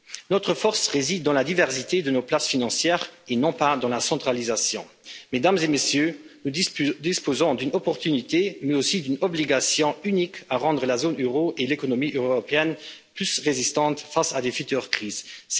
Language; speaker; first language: French; non-native, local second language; Luxembourgish